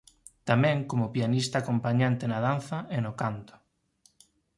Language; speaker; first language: Galician; native; Galician